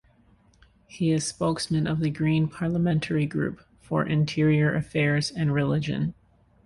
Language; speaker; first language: English; native; English